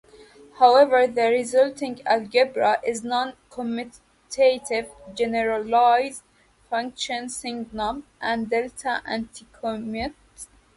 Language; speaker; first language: English; native; English